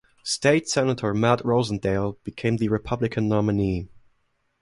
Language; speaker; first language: English; non-native, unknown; German